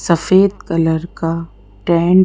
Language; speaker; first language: Hindi; native; Hindi